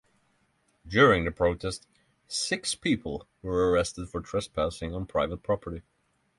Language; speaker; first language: English; non-native, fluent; Norwegian